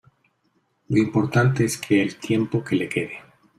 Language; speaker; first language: Spanish; native; Spanish